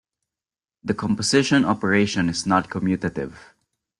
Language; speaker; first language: English; non-native, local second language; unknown